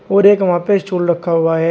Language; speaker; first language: Hindi; native; Hindi